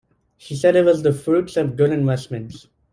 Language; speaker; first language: English; native; English